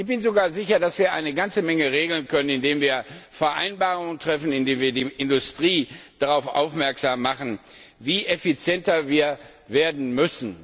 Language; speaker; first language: German; non-native, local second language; Luxembourgish